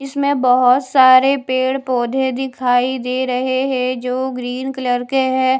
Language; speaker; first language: Hindi; non-native, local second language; Punjabi